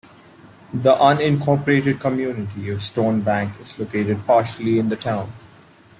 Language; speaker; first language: English; non-native, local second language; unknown